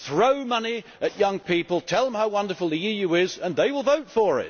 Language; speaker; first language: English; native; English